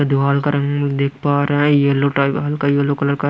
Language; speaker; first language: Hindi; non-native, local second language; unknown